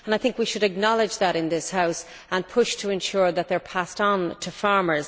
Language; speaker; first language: English; native; English